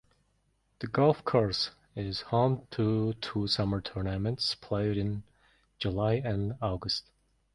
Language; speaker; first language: English; non-native, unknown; Mongolian